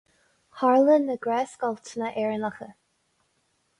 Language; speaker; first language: Irish; non-native, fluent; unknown